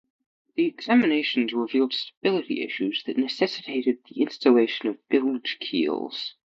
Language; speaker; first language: English; native; English